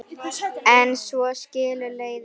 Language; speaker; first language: Icelandic; native; Icelandic